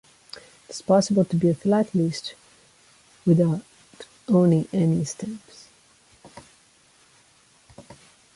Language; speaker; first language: English; native; English